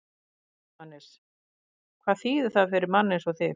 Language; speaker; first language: Icelandic; native; Icelandic